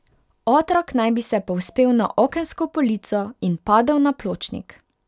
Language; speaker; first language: Slovenian; non-native, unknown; Hungarian